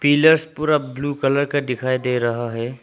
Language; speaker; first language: Hindi; non-native, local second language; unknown